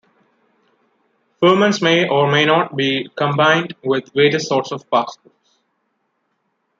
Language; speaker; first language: English; non-native, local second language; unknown